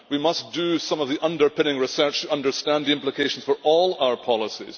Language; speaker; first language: English; native; English